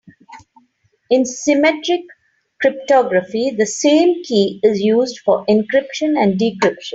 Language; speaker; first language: English; non-native, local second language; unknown